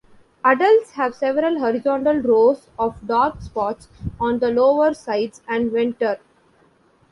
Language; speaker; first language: English; non-native, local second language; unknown